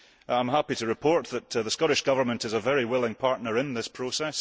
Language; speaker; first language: English; early bilingual, heritage; English